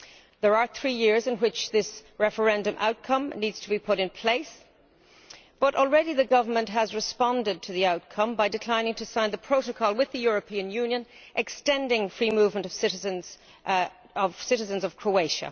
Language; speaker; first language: English; native; English